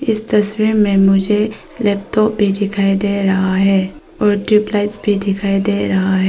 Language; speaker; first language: Hindi; early bilingual, other home language; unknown